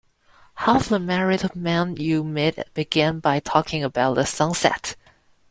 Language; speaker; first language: English; non-native, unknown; Chinese